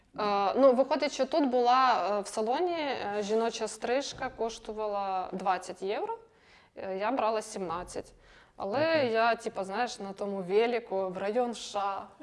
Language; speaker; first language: Ukrainian; non-native, related language; Russian